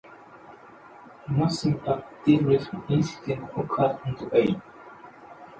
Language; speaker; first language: English; non-native, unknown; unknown